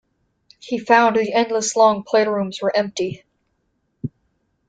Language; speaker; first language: English; native; English